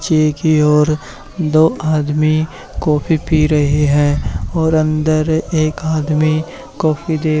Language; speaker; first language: Hindi; native; Hindi